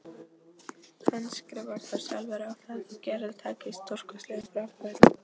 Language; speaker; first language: Icelandic; non-native, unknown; Polish